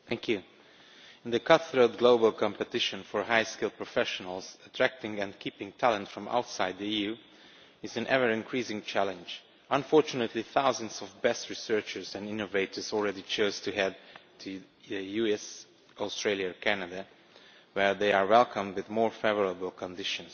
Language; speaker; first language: English; non-native, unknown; Romanian